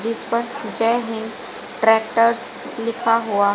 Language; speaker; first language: Hindi; native; Hindi